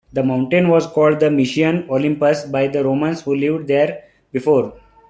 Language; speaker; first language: English; non-native, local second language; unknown